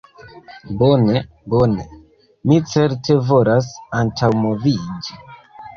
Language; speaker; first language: Esperanto; non-native, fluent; Kinyarwanda